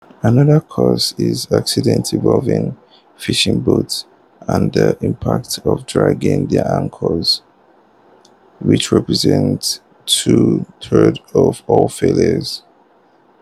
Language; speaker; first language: English; non-native, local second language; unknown